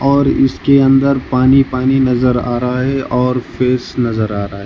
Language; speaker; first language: Hindi; non-native, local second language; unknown